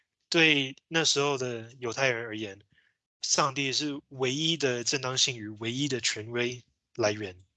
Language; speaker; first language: Chinese; native; Chinese